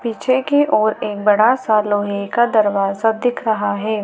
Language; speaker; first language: Hindi; native; Hindi